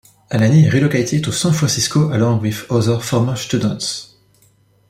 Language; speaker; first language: English; non-native, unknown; French